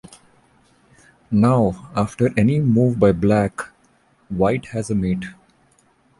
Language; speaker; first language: English; non-native, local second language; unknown